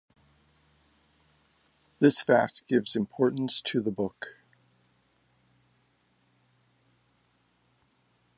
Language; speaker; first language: English; native; English